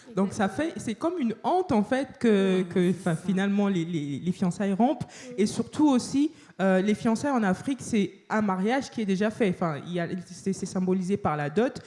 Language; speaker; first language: French; non-native, local second language; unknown